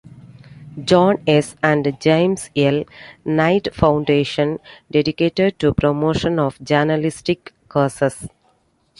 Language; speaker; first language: English; non-native, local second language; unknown